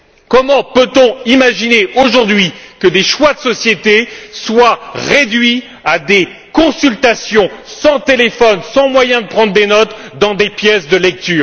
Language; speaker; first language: French; native; French